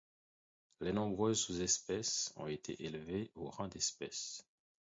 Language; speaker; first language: French; non-native, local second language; Haitian Creole